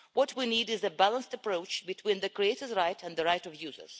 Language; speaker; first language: English; non-native, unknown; Russian